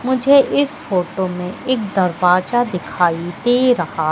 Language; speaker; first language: Hindi; native; Hindi